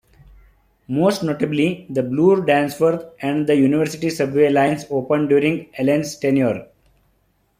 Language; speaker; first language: English; non-native, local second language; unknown